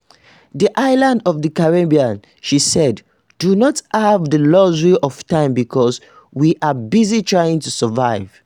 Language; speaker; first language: English; non-native, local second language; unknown